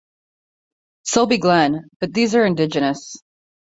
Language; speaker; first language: English; native; English